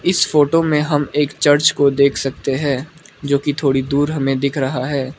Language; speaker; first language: Hindi; non-native, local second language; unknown